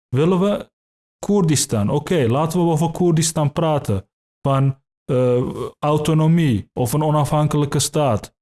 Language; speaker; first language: Dutch; early bilingual, other home language; Turkish